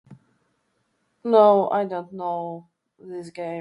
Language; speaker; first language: English; non-native, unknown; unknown